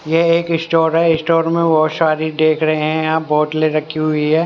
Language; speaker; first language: Hindi; native; Hindi